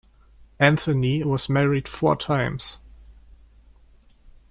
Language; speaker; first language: English; non-native, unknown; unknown